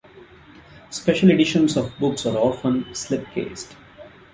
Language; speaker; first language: English; non-native, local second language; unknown